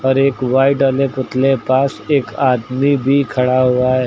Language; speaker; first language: Hindi; native; Hindi